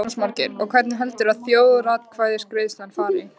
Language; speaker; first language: Icelandic; native; Icelandic